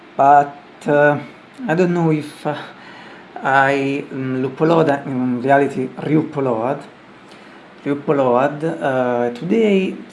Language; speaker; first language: English; non-native, learner; Italian